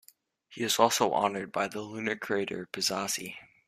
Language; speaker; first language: English; native; English